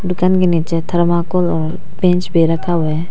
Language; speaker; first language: Hindi; non-native, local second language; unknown